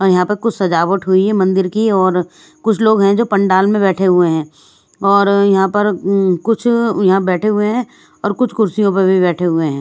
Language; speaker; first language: Hindi; non-native, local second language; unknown